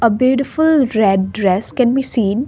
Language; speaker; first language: English; non-native, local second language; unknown